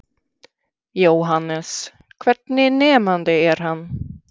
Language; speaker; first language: Icelandic; non-native, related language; Swedish